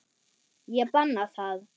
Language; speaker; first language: Icelandic; non-native, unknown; German